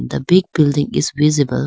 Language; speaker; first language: English; non-native, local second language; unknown